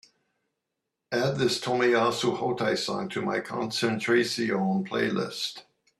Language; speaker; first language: English; native; English